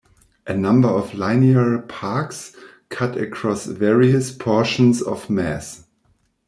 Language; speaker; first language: English; non-native, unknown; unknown